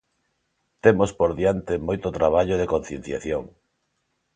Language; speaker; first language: Galician; non-native, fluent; Spanish